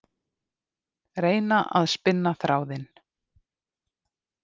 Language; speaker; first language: Icelandic; native; Icelandic